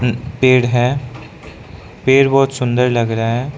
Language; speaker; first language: Hindi; non-native, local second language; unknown